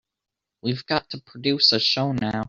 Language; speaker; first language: English; native; English